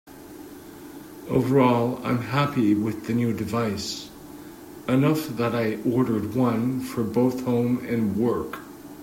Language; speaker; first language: English; native; English